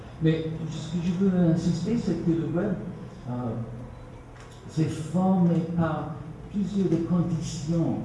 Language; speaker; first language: French; non-native, learner; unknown